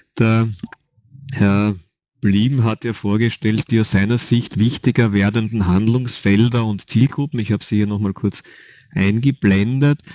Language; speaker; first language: German; native; German